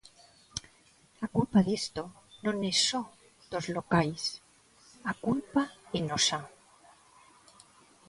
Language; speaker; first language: Galician; non-native, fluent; Spanish